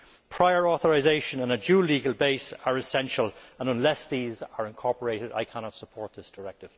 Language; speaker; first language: English; native; English